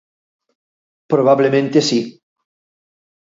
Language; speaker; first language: Galician; native; Galician